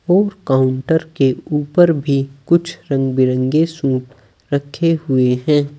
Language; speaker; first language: Hindi; native; Hindi